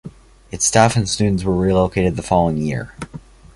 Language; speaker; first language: English; native; English